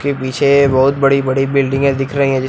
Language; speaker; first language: Hindi; native; Hindi